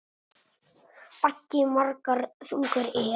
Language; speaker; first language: Icelandic; non-native, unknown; Italian